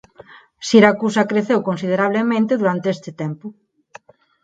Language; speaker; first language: Galician; non-native, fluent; Spanish